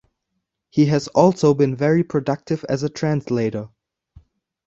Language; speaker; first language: English; non-native, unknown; German